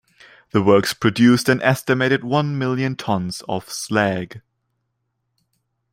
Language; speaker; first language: English; non-native, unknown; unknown